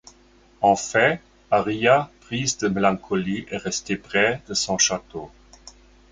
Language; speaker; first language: French; non-native, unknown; German